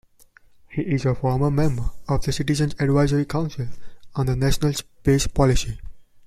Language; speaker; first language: English; non-native, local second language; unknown